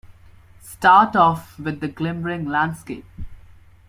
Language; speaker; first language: English; non-native, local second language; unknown